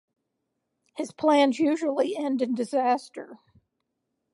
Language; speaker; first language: English; native; English